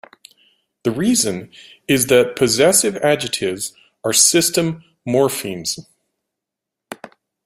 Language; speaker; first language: English; native; English